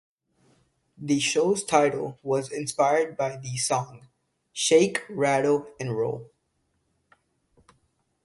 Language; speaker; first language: English; native; English